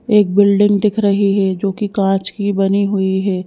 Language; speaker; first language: Hindi; native; Hindi